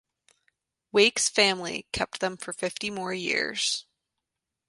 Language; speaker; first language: English; native; English